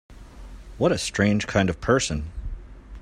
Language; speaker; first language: English; native; English